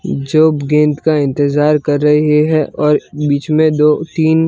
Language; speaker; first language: Hindi; non-native, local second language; Gujarati